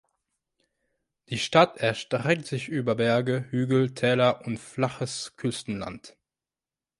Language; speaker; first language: German; non-native, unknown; French